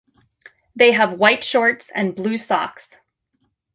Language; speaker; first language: English; native; English